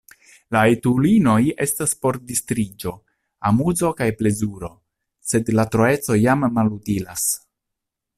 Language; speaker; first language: Esperanto; non-native, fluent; Italian